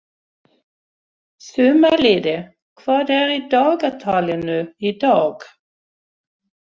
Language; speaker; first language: Icelandic; non-native, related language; Swedish